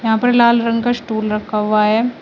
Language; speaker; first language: Hindi; native; Hindi